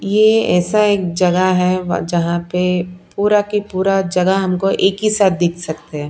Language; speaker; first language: Hindi; non-native, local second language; Punjabi